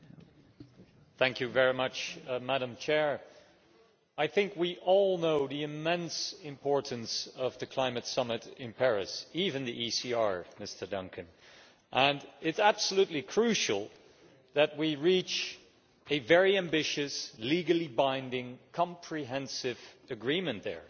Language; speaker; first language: English; non-native, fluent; Dutch